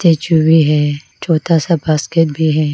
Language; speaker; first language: Hindi; non-native, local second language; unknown